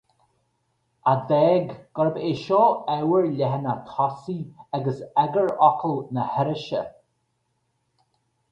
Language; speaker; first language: Irish; native; Irish